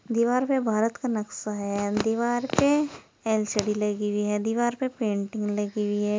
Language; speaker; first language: Hindi; native; Hindi